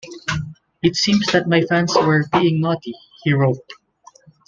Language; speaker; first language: English; non-native, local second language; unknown